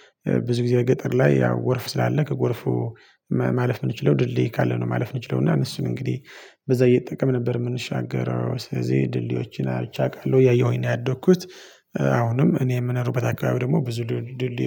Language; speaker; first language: Amharic; non-native, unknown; Tigrinya